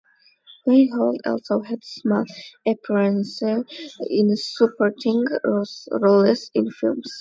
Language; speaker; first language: English; non-native, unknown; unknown